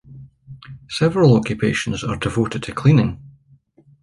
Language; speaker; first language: English; native; English